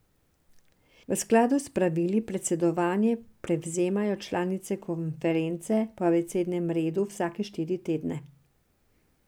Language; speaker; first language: Slovenian; non-native, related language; Serbian